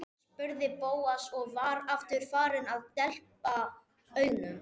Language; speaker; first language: Icelandic; non-native, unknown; Spanish